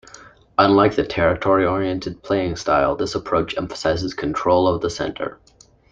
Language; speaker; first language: English; native; English